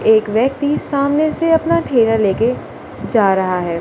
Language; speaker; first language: Hindi; non-native, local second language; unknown